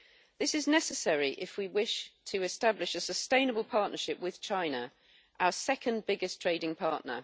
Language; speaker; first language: English; native; English